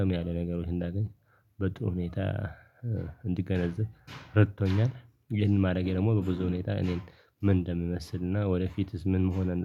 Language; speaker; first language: Amharic; non-native, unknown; Tigrinya